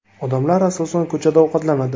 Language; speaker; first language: Uzbek; native; Uzbek